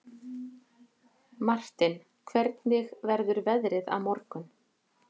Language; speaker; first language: Icelandic; native; Icelandic